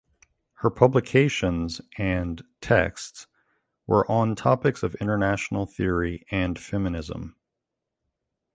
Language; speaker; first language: English; native; English